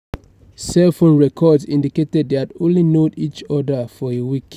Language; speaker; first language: English; non-native, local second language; Yoruba